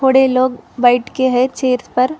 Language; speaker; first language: Hindi; non-native, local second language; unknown